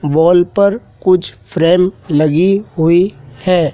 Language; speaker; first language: Hindi; native; Hindi